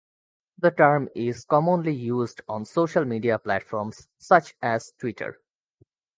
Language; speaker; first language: English; non-native, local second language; Bangla